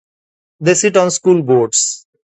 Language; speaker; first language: English; non-native, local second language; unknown